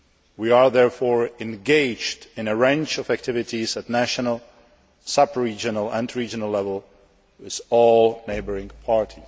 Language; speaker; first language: English; non-native, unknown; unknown